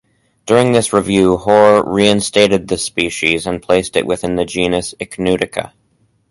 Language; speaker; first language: English; native; English